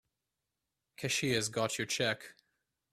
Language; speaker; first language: English; native; English